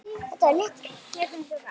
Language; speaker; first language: Icelandic; native; Icelandic